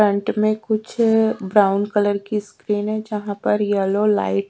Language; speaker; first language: Hindi; native; Hindi